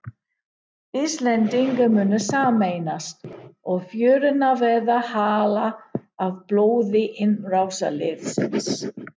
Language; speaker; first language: Icelandic; non-native, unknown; English